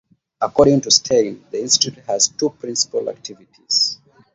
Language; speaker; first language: English; non-native, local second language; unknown